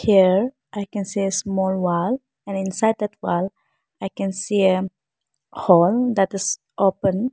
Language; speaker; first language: English; non-native, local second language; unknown